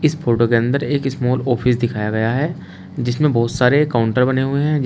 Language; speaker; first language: Hindi; native; Hindi